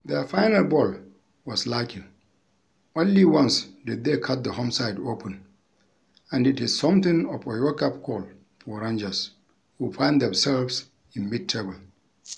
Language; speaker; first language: English; non-native, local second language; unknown